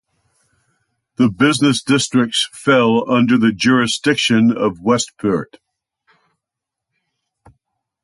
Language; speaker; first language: English; native; English